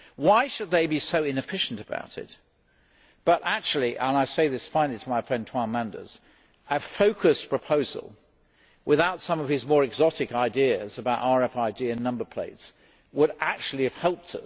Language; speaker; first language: English; native; English